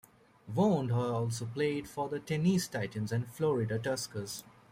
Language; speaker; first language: English; native; English